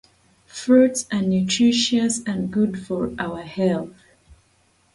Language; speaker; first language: English; non-native, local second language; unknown